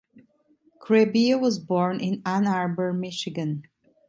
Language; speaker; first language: English; non-native, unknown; Italian